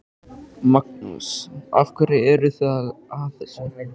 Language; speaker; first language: Icelandic; native; Icelandic